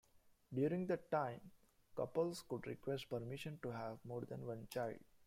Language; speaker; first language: English; non-native, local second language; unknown